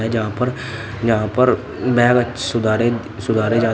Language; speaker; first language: Hindi; native; Hindi